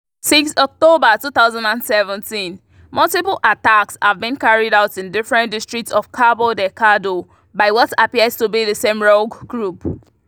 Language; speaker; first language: English; non-native, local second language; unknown